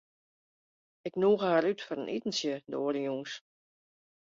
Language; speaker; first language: Western Frisian; non-native, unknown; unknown